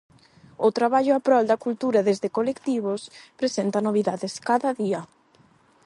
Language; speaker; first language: Galician; non-native, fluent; Spanish